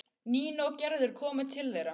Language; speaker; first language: Icelandic; native; Icelandic